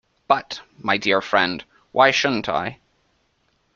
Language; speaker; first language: English; native; English